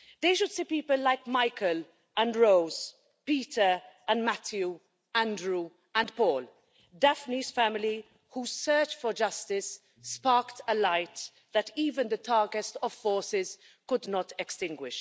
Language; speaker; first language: English; non-native, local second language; Maltese